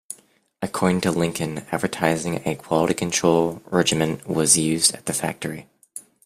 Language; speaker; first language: English; native; English